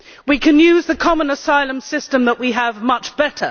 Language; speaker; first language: English; native; English